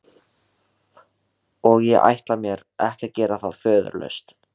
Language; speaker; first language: Icelandic; native; Icelandic